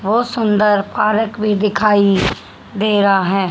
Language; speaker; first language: Hindi; native; Hindi